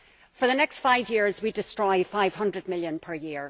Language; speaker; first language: English; native; English